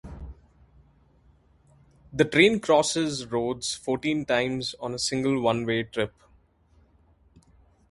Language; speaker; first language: English; non-native, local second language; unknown